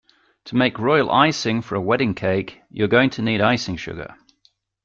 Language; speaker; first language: English; native; English